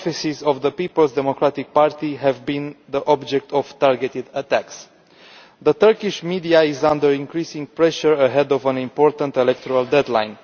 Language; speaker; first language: English; non-native, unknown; Romanian